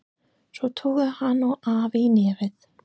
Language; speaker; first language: Icelandic; non-native, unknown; English